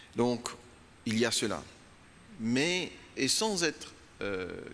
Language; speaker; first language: French; non-native, local second language; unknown